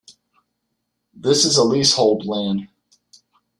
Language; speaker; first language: English; native; English